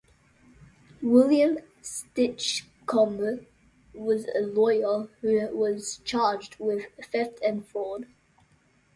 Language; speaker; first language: English; native; English